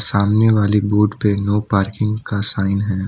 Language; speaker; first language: Hindi; non-native, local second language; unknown